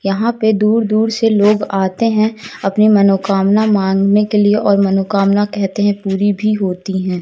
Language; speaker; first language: Hindi; native; Hindi